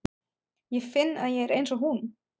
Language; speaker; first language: Icelandic; non-native, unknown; German